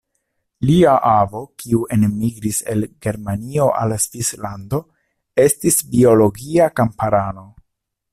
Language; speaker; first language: Esperanto; non-native, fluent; Italian